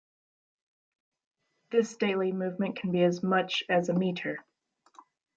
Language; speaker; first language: English; native; English